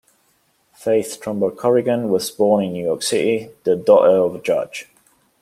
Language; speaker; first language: English; non-native, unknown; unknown